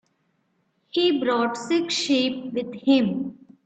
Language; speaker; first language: English; non-native, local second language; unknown